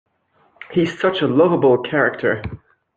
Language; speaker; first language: English; non-native, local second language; French